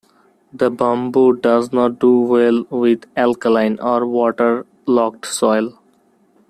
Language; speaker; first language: English; non-native, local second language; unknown